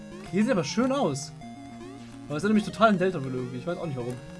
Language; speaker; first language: German; native; German